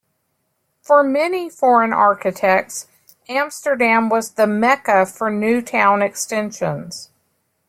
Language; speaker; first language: English; native; English